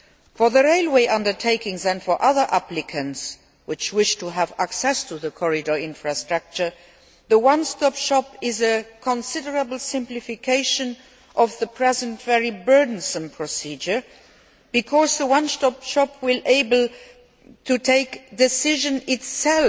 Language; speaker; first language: English; non-native, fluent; Luxembourgish